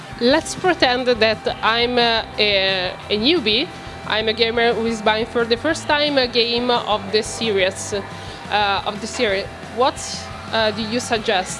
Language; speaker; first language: English; non-native, learner; Italian